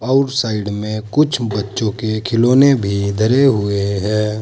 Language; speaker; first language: Hindi; native; Hindi